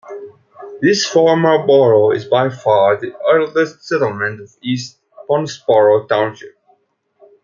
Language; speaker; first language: English; native; English